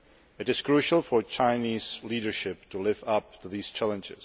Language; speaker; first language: English; non-native, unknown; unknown